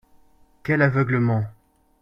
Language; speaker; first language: French; native; French